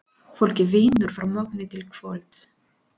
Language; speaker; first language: Icelandic; non-native, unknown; Spanish